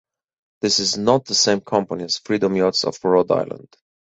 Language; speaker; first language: English; native; English